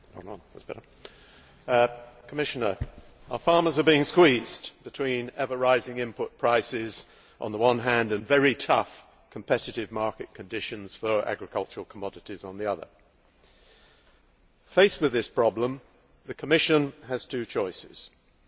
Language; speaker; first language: English; native; English